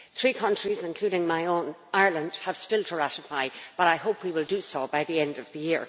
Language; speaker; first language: English; native; English